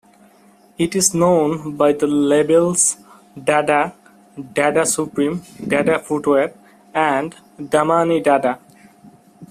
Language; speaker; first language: English; non-native, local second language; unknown